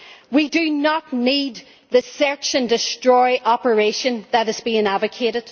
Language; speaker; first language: English; native; English